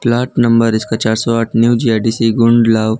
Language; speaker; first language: Hindi; non-native, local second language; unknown